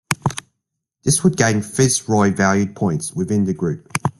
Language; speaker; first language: English; native; English